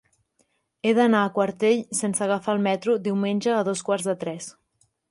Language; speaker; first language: Catalan; native; Catalan